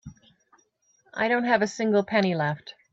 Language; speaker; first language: English; native; English